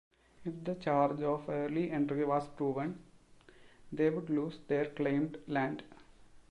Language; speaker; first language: English; non-native, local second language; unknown